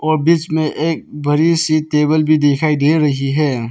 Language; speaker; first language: Hindi; non-native, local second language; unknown